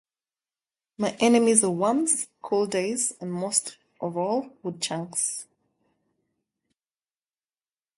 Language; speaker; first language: English; native; English